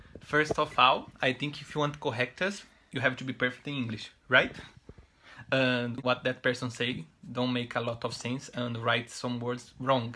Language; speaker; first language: English; non-native, learner; Portuguese